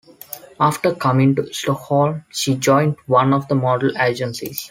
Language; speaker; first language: English; non-native, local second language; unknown